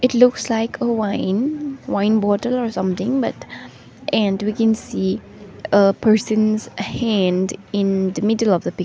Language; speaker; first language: English; non-native, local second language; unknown